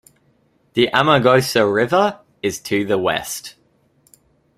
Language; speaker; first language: English; native; English